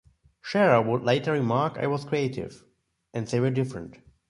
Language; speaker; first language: English; non-native, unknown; German